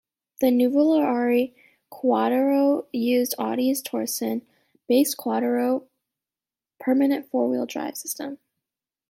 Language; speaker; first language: English; native; English